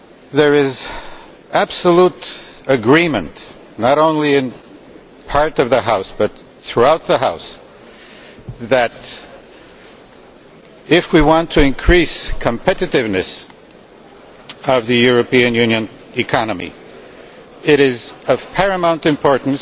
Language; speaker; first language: English; non-native, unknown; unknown